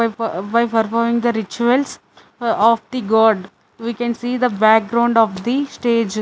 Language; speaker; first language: English; non-native, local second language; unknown